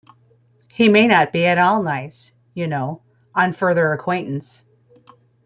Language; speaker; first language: English; native; English